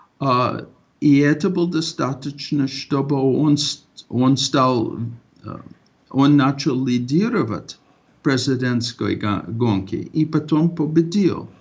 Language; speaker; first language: Russian; non-native, fluent; English